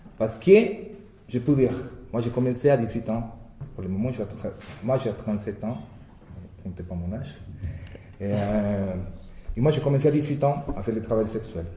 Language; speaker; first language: French; non-native, fluent; Spanish